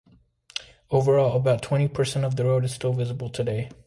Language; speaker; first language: English; native; English